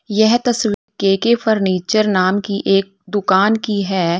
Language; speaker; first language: Hindi; native; Hindi